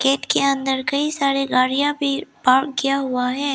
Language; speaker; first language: Hindi; early bilingual, other home language; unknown